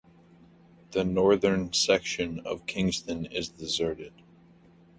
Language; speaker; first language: English; native; English